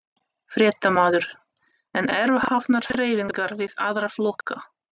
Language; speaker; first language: Icelandic; non-native, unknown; Russian